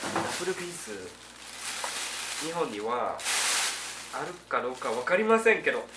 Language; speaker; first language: Japanese; non-native, learner; English